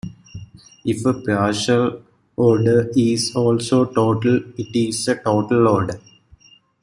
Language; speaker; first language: English; native; English